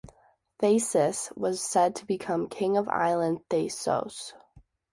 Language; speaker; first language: English; native; English